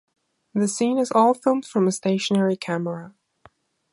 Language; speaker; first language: English; non-native, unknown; German